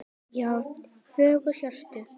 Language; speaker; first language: Icelandic; native; Icelandic